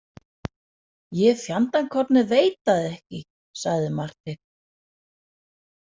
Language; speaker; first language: Icelandic; non-native, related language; Danish